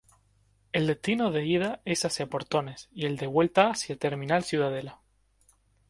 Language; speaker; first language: Spanish; native; Spanish